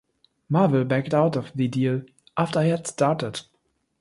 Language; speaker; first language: English; non-native, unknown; German